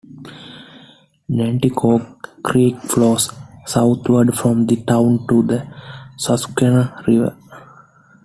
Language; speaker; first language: English; non-native, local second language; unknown